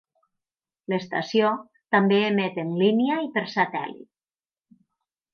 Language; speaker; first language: Catalan; native; Catalan